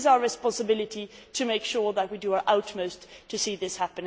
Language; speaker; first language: English; non-native, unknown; Swedish